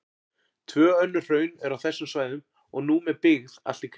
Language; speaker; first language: Icelandic; native; Icelandic